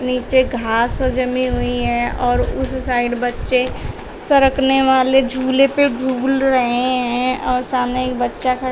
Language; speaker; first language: Hindi; native; Hindi